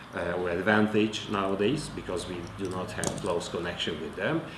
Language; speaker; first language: English; non-native, learner; Hungarian